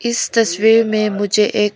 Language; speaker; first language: Hindi; early bilingual, other home language; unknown